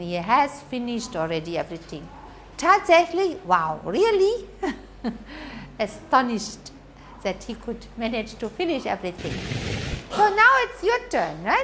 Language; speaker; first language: English; non-native, fluent; German